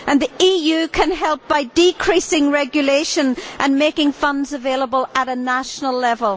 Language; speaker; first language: English; native; English